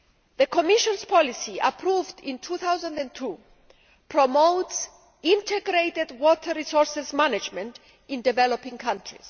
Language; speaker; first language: English; non-native, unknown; Greek